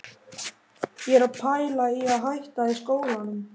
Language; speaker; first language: Icelandic; native; Icelandic